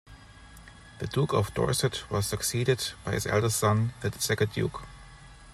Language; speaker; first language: English; non-native, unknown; German